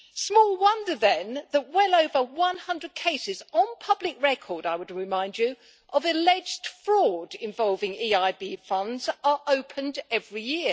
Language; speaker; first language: English; native; English